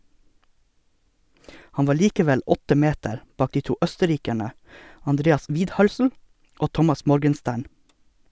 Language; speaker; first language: Norwegian; native; Norwegian